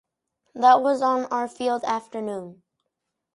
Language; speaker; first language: English; native; English